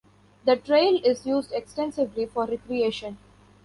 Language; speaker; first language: English; non-native, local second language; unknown